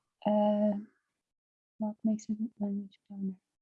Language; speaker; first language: English; non-native, learner; Turkish